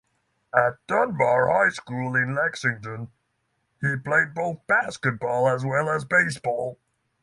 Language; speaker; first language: English; non-native, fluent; Norwegian